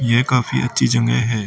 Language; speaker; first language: Hindi; native; Hindi